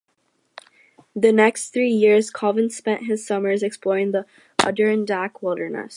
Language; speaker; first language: English; native; English